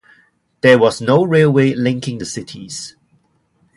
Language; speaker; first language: English; non-native, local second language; Cantonese